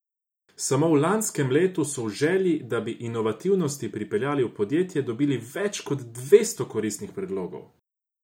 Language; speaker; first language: Slovenian; non-native, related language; Croatian